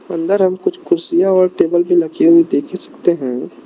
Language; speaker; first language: Hindi; non-native, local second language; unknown